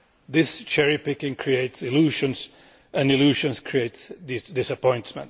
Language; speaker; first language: English; non-native, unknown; Finnish